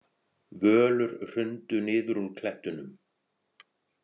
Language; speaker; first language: Icelandic; native; Icelandic